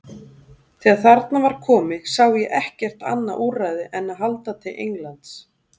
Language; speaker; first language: Icelandic; native; Icelandic